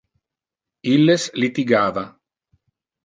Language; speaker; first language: Interlingua; non-native, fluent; Italian